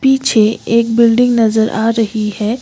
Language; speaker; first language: Hindi; non-native, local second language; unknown